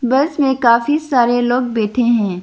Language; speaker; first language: Hindi; non-native, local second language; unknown